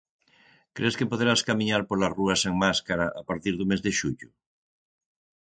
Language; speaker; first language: Galician; native; Galician